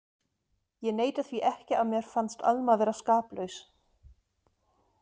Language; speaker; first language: Icelandic; non-native, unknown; German